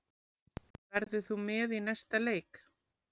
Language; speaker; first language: Icelandic; native; Icelandic